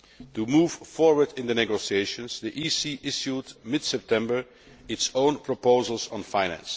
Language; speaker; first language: English; non-native, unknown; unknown